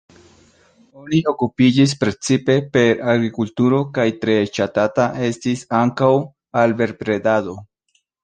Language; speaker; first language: Esperanto; non-native, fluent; Spanish